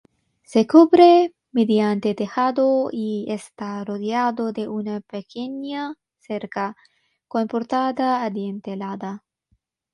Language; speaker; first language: Spanish; non-native, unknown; Bangla